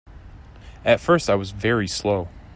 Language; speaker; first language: English; native; English